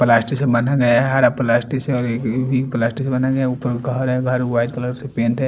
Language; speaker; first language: Hindi; non-native, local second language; Bhojpuri